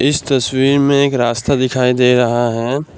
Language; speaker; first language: Hindi; non-native, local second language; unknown